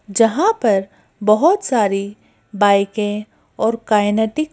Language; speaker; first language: Hindi; native; Hindi